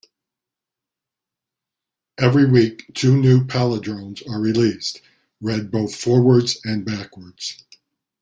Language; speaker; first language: English; native; English